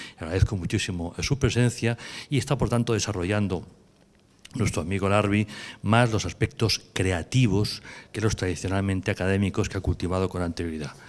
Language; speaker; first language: Spanish; native; Spanish